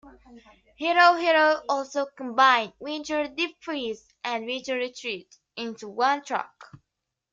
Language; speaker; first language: English; native; English